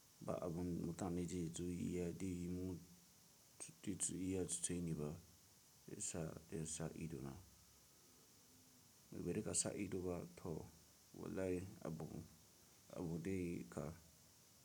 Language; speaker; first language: Hausa; non-native, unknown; Tiv